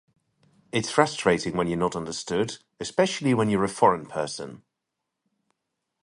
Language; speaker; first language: English; native; English